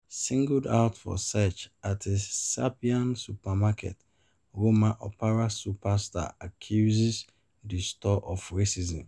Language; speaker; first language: English; non-native, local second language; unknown